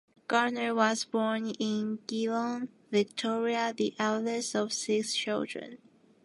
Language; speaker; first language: English; non-native, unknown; Japanese